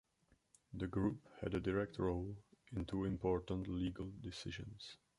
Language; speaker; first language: English; non-native, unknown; Czech